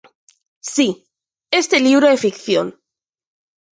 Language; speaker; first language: Galician; non-native, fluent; Spanish